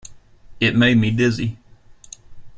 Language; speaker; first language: English; native; English